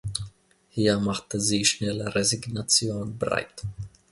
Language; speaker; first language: German; non-native, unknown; Finnish